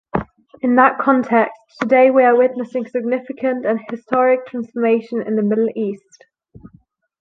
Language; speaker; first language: English; non-native, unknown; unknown